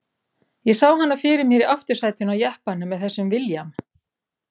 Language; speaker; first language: Icelandic; native; Icelandic